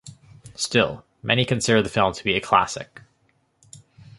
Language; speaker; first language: English; native; English